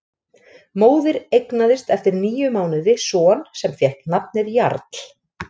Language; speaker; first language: Icelandic; native; Icelandic